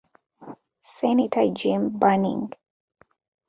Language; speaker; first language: English; non-native, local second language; Ganda